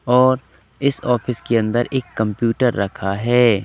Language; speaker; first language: Hindi; native; Hindi